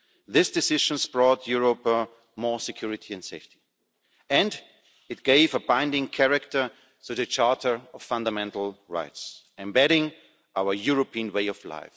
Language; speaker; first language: English; non-native, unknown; German